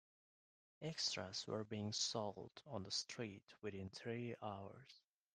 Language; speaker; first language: English; non-native, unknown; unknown